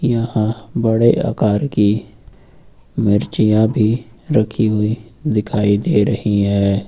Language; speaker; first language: Hindi; native; Hindi